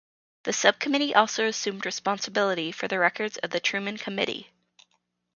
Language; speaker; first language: English; native; English